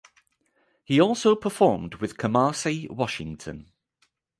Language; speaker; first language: English; native; English